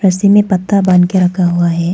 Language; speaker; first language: Hindi; non-native, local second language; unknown